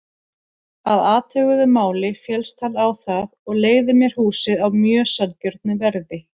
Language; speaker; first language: Icelandic; native; Icelandic